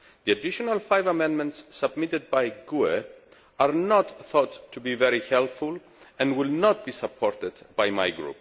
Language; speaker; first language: English; non-native, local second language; Greek